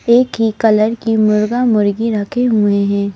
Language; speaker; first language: Hindi; native; Hindi